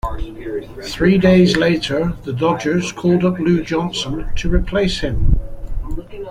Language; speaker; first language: English; native; English